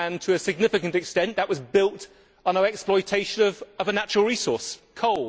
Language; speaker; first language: English; native; English